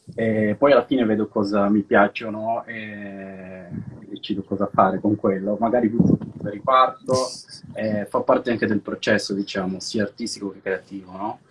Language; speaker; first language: Italian; non-native, fluent; Portuguese